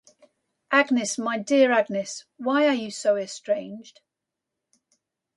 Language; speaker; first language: English; native; English